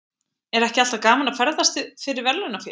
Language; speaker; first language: Icelandic; native; Icelandic